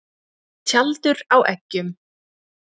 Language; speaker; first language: Icelandic; native; Icelandic